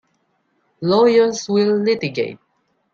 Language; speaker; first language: English; non-native, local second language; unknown